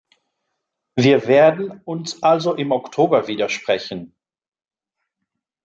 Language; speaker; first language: German; non-native, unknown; French